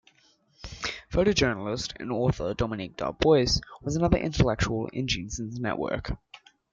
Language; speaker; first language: English; native; English